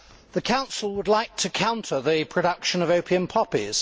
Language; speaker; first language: English; native; English